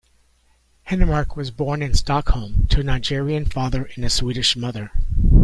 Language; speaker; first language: English; native; English